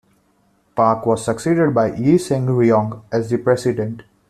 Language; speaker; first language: English; non-native, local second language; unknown